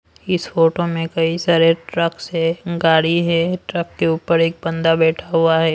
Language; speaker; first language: Hindi; non-native, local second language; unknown